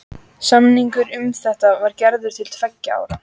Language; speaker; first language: Icelandic; native; Icelandic